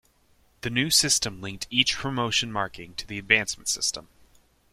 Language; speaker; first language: English; native; English